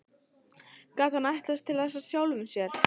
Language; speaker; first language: Icelandic; non-native, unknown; Italian